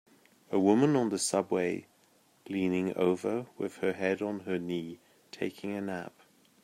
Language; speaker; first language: English; native; English